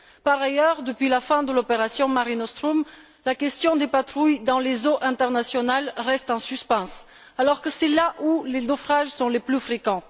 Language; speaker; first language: French; non-native, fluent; Bulgarian